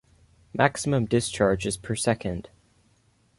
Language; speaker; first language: English; native; English